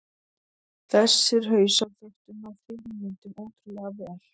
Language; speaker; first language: Icelandic; non-native, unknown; Polish